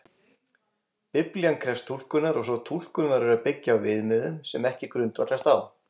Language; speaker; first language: Icelandic; native; Icelandic